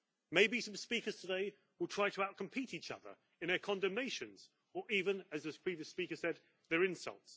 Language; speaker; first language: English; native; English